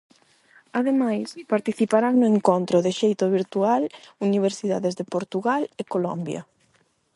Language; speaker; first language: Galician; non-native, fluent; Spanish